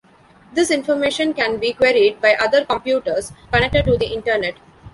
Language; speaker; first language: English; non-native, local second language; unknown